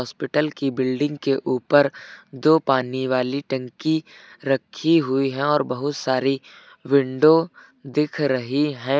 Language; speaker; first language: Hindi; native; Hindi